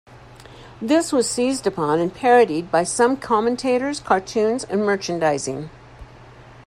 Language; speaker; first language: English; native; English